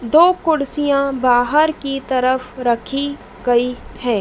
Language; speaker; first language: Hindi; native; Hindi